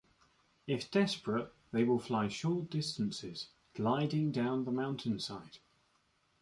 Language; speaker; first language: English; native; English